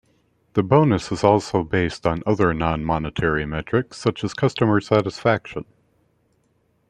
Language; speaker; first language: English; native; English